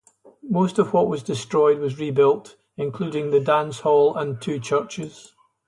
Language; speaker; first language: English; native; English